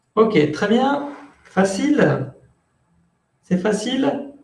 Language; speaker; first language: French; non-native, fluent; Spanish